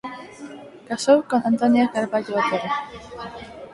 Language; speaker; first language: Galician; non-native, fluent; Spanish